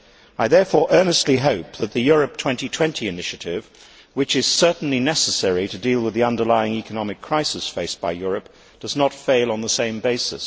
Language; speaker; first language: English; native; English